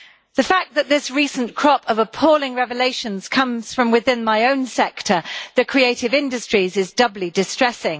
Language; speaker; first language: English; native; English